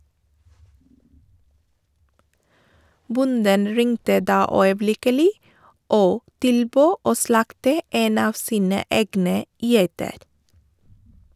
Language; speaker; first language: Norwegian; non-native, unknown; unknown